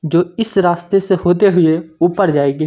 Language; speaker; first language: Hindi; non-native, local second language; Punjabi